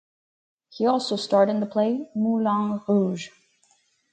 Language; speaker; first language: English; native; English